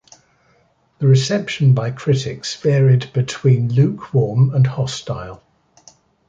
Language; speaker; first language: English; native; English